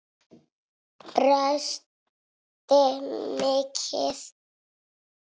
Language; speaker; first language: Icelandic; non-native, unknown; Italian